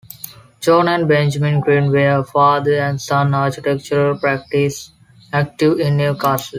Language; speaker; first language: English; non-native, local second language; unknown